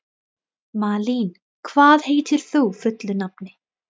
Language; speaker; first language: Icelandic; non-native, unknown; Thai